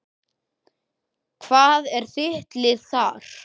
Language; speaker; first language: Icelandic; native; Icelandic